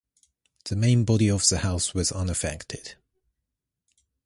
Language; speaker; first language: English; native; English